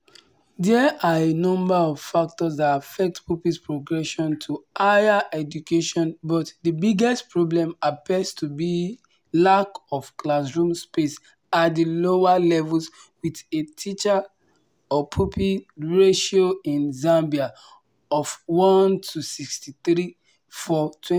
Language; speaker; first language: English; non-native, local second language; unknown